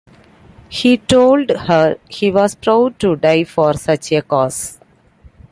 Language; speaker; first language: English; non-native, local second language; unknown